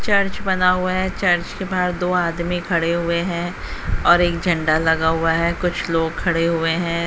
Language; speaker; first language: Hindi; native; Hindi